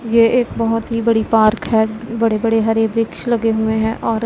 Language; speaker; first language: Hindi; non-native, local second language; Punjabi